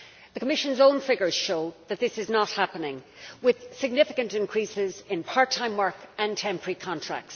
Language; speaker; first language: English; native; English